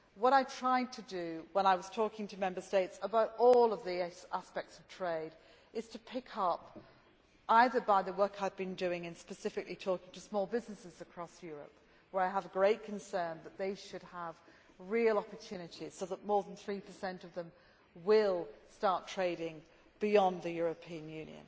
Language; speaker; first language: English; native; English